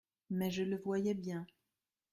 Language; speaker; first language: French; non-native, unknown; German